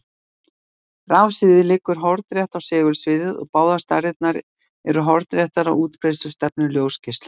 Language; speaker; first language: Icelandic; native; Icelandic